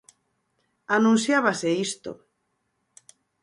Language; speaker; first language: Galician; native; Galician